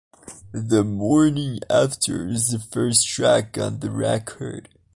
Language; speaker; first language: English; non-native, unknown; Portuguese